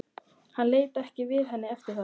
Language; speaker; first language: Icelandic; native; Icelandic